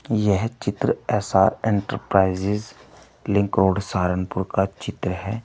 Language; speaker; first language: Hindi; native; Hindi